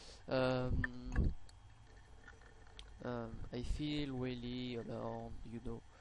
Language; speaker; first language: English; non-native, learner; French